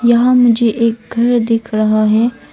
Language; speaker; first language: Hindi; non-native, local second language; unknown